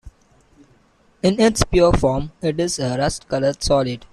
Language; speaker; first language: English; non-native, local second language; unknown